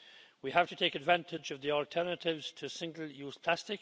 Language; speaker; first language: English; native; English